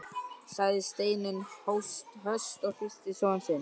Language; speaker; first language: Icelandic; native; Icelandic